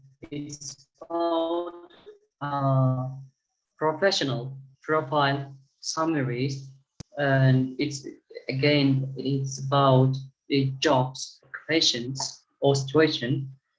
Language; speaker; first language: English; non-native, fluent; Turkish